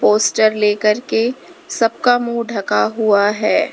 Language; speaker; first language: Hindi; native; Hindi